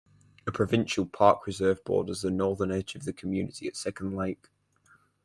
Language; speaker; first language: English; native; English